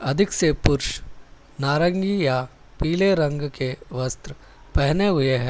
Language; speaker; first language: Hindi; non-native, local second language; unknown